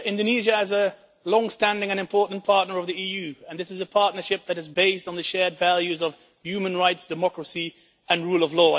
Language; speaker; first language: English; non-native, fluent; Dutch